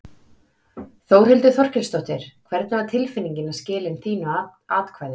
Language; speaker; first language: Icelandic; native; Icelandic